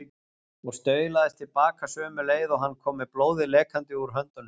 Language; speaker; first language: Icelandic; native; Icelandic